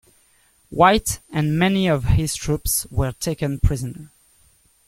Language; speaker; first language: English; non-native, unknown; French